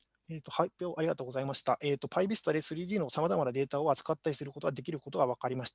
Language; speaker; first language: Japanese; native; Japanese